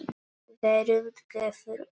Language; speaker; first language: Icelandic; non-native, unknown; Polish